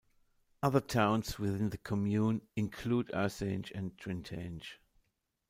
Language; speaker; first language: English; non-native, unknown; German